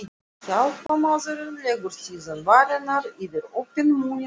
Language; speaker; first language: Icelandic; non-native, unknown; Russian